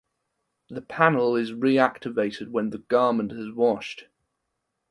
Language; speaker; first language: English; non-native, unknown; German